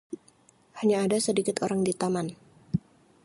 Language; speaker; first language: Indonesian; native; Indonesian